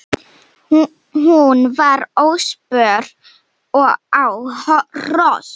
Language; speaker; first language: Icelandic; non-native, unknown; Slovenian